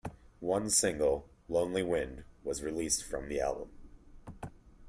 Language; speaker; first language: English; native; English